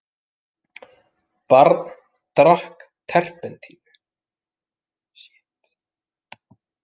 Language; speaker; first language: Icelandic; native; Icelandic